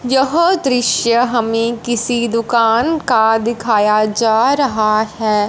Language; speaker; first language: Hindi; non-native, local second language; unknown